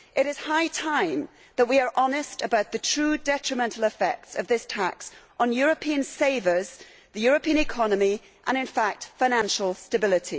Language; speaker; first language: English; native; English